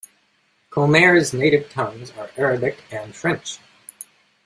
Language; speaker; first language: English; native; English